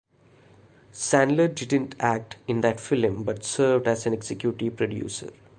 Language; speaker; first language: English; non-native, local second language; Malayalam